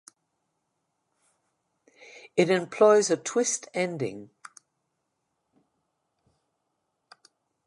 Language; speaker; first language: English; native; English